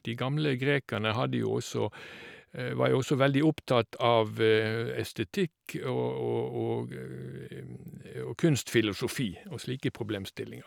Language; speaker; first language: Norwegian; native; Norwegian